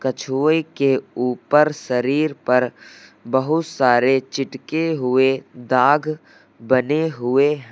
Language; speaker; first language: Hindi; native; Hindi